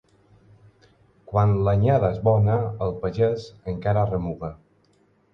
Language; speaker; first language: Catalan; non-native, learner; Spanish